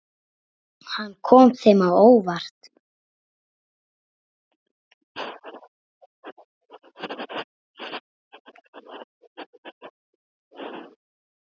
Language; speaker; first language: Icelandic; native; Icelandic